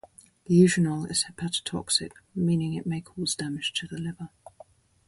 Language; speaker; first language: English; native; English